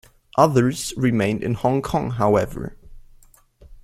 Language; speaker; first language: English; non-native, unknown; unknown